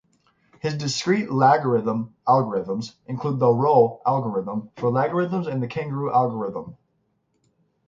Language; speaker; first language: English; native; English